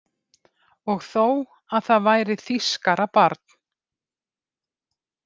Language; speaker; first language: Icelandic; native; Icelandic